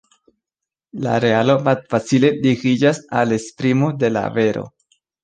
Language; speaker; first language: Esperanto; non-native, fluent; Spanish